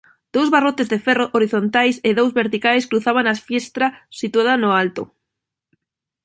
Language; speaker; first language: Galician; non-native, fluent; Spanish